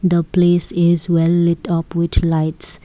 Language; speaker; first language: English; non-native, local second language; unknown